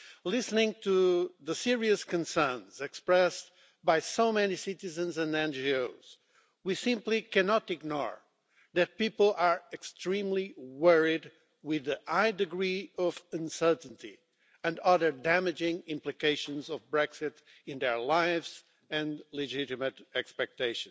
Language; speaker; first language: English; non-native, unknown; Portuguese